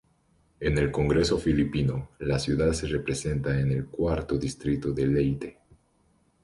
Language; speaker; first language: Spanish; native; Spanish